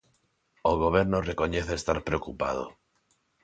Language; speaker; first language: Galician; non-native, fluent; Spanish